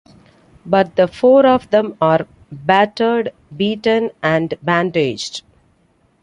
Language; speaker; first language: English; non-native, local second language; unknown